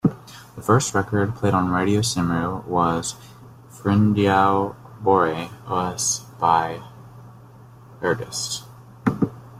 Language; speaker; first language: English; native; English